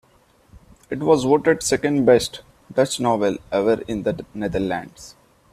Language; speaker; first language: English; non-native, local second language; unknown